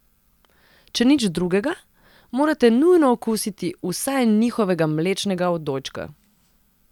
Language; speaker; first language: Slovenian; non-native, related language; Serbian